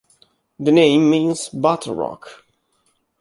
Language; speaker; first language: English; non-native, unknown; Italian